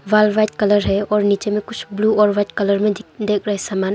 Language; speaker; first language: Hindi; non-native, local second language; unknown